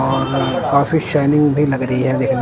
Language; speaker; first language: Hindi; non-native, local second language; Punjabi